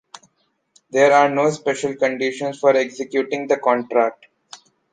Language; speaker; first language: English; non-native, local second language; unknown